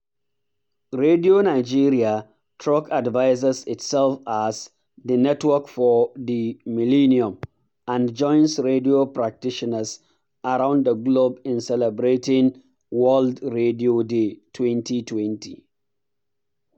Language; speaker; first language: English; non-native, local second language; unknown